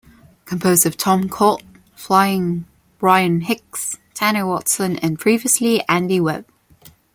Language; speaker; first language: English; non-native, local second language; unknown